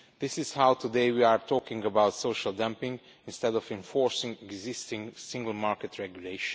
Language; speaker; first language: English; non-native, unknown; Romanian